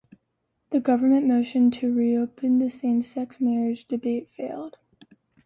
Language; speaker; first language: English; native; English